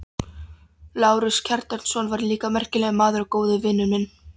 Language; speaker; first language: Icelandic; non-native, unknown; Polish